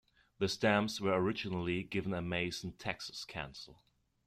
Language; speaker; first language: English; non-native, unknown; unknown